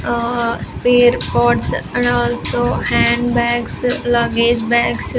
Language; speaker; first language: English; non-native, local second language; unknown